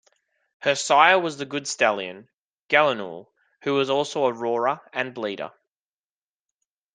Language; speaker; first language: English; native; English